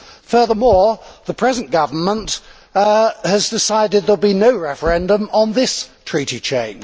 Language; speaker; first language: English; native; English